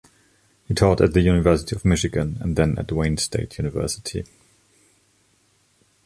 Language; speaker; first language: English; non-native, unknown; German